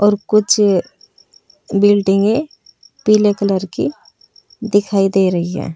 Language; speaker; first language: Hindi; native; Hindi